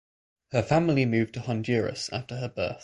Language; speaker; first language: English; native; English